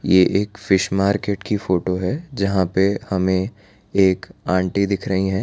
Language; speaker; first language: Hindi; non-native, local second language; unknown